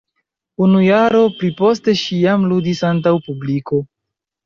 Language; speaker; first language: Esperanto; non-native, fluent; Chinese